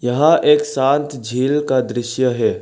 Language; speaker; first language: Hindi; non-native, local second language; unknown